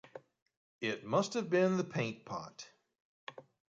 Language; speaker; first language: English; native; English